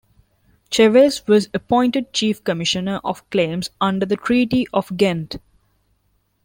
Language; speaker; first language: English; non-native, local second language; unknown